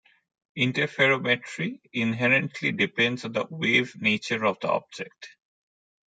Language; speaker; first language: English; non-native, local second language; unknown